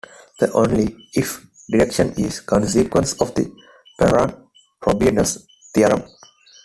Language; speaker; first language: English; non-native, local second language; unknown